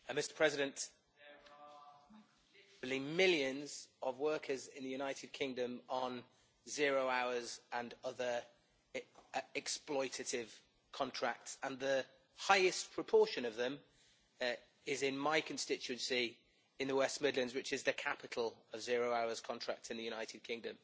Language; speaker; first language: English; native; English